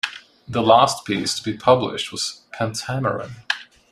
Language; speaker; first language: English; non-native, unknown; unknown